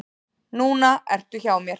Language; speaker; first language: Icelandic; native; Icelandic